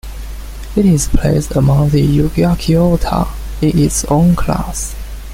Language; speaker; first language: English; non-native, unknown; Chinese